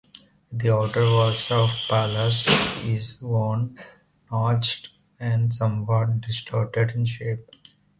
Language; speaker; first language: English; non-native, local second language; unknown